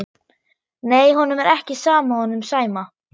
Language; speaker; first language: Icelandic; non-native, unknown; German